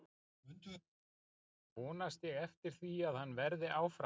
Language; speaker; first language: Icelandic; native; Icelandic